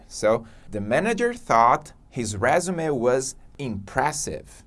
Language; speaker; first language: English; non-native, fluent; Portuguese